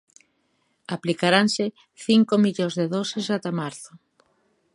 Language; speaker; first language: Galician; native; Galician